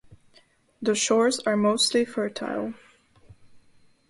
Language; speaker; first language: English; non-native, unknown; Slovak